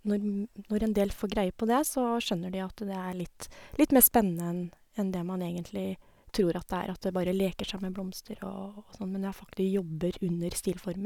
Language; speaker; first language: Norwegian; native; Norwegian